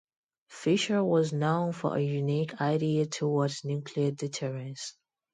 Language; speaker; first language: English; non-native, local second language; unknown